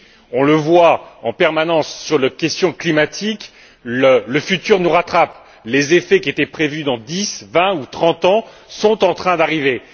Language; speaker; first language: French; native; French